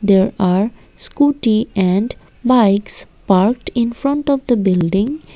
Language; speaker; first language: English; non-native, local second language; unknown